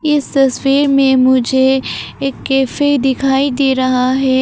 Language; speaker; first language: Hindi; non-native, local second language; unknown